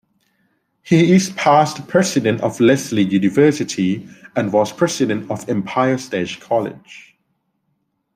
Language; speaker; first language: English; non-native, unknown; Thai